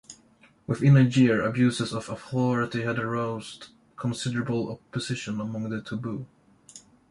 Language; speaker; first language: English; non-native, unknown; Swedish